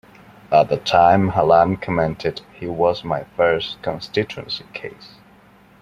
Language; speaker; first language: English; non-native, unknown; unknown